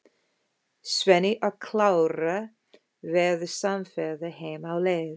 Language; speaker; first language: Icelandic; non-native, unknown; English